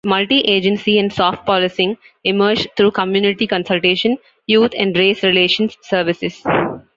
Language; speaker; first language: English; non-native, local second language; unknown